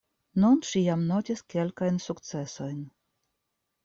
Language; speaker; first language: Esperanto; non-native, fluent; Russian